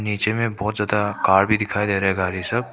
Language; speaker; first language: Hindi; non-native, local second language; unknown